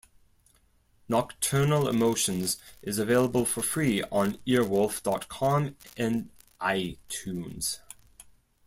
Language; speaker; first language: English; non-native, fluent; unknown